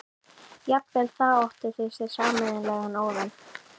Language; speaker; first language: Icelandic; native; Icelandic